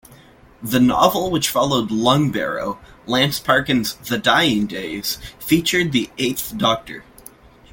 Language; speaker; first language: English; native; English